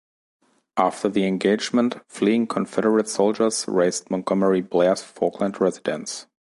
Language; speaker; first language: English; non-native, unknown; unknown